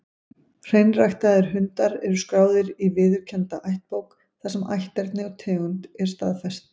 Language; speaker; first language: Icelandic; native; Icelandic